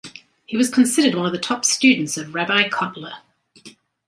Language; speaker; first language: English; native; English